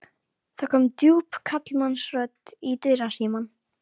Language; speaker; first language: Icelandic; native; Icelandic